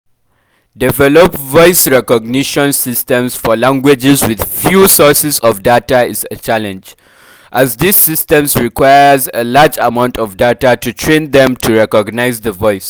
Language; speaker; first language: English; non-native, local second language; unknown